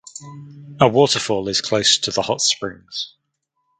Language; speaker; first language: English; native; English